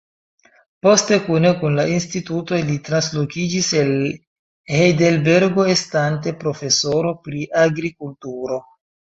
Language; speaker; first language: Esperanto; non-native, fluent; Chinese